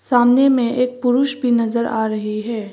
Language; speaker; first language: Hindi; non-native, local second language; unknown